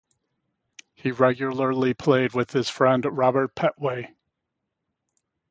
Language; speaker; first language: English; native; English